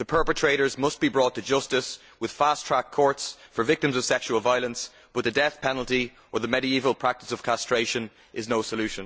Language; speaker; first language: English; native; English